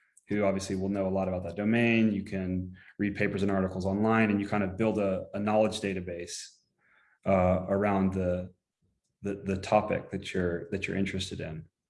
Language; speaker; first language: English; native; English